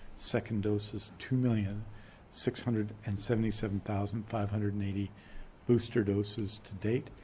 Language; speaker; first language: English; native; English